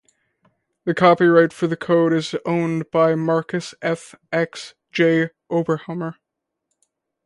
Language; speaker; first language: English; native; English